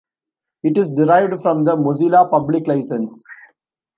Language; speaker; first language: English; non-native, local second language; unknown